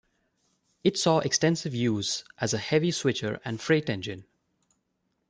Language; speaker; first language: English; non-native, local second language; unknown